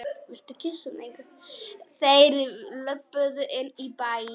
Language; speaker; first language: Icelandic; non-native, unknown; Polish